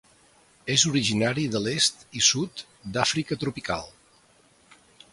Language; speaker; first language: Catalan; native; Catalan